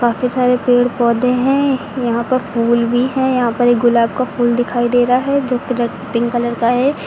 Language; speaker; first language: Hindi; native; Hindi